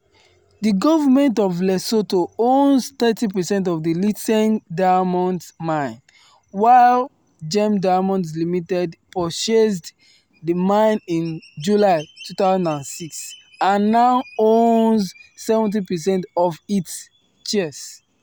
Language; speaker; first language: English; non-native, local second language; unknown